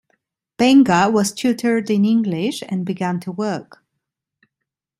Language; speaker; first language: English; non-native, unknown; Italian